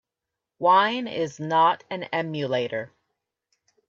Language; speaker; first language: English; native; English